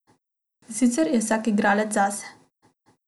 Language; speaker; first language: Slovenian; non-native, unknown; Macedonian